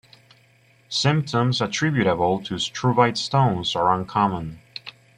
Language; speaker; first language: English; native; English